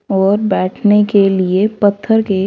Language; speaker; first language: Hindi; native; Hindi